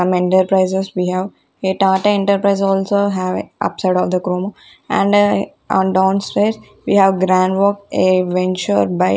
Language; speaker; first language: English; non-native, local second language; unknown